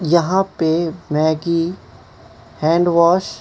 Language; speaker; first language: Hindi; non-native, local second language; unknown